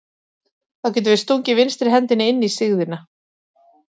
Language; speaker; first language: Icelandic; native; Icelandic